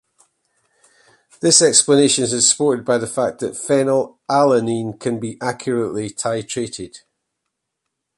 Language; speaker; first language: English; native; English